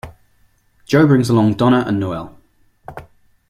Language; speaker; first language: English; non-native, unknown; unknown